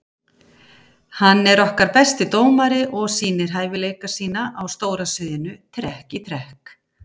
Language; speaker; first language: Icelandic; native; Icelandic